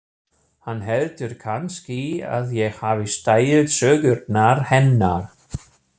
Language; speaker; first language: Icelandic; non-native, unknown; German